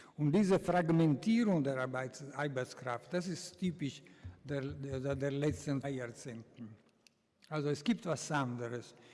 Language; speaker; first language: German; non-native, fluent; Italian